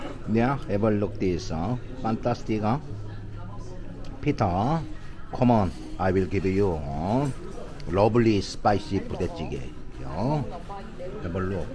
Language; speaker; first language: English; non-native, learner; Korean